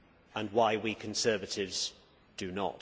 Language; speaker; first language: English; native; English